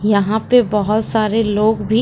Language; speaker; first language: Hindi; native; Hindi